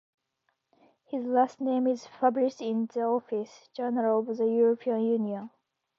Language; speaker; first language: English; non-native, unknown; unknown